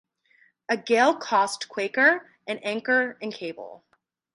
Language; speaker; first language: English; native; English